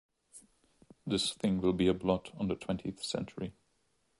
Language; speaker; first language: English; non-native, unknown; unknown